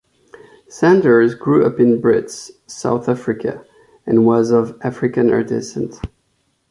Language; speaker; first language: English; non-native, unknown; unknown